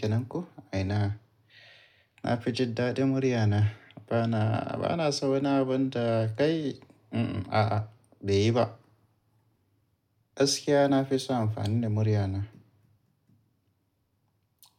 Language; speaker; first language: Hausa; native; Hausa